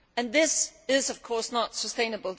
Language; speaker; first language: English; non-native, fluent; Danish